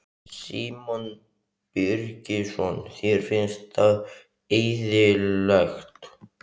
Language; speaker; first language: Icelandic; native; Icelandic